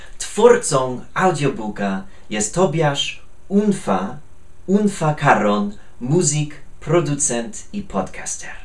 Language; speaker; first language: Polish; non-native, learner; English